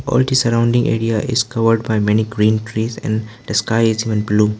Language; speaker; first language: English; non-native, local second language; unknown